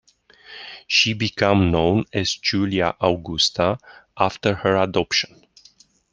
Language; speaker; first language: English; non-native, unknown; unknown